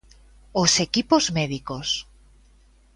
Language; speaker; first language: Galician; native; Galician